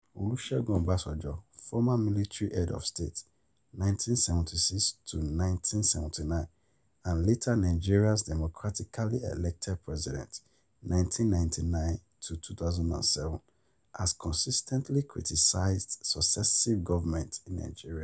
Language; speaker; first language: English; non-native, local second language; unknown